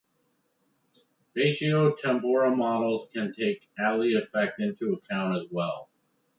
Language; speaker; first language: English; native; English